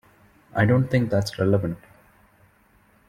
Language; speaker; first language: English; non-native, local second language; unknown